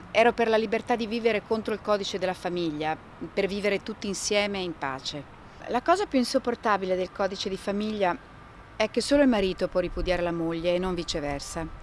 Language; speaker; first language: Italian; non-native, fluent; Kabyle